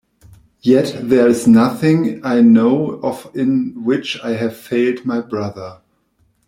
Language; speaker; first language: English; non-native, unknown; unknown